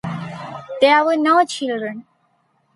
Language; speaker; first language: English; non-native, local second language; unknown